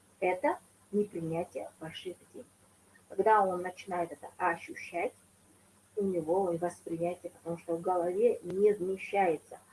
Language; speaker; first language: Russian; non-native, local second language; Kazakh